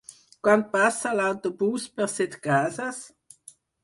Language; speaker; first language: Catalan; non-native, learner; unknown